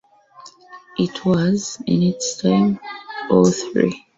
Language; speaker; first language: English; native; English